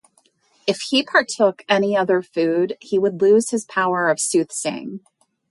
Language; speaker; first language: English; native; English